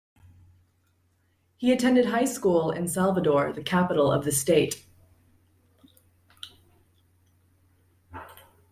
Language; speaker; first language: English; native; English